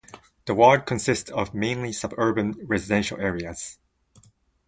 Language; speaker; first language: English; non-native, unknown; Japanese